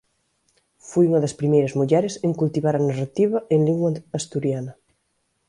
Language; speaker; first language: Galician; native; Galician